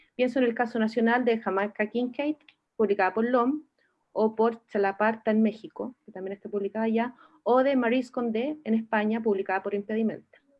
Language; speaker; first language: Spanish; native; Spanish